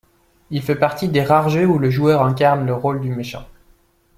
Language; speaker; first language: French; native; French